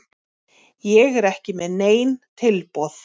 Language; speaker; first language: Icelandic; native; Icelandic